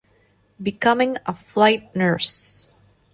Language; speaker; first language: English; non-native, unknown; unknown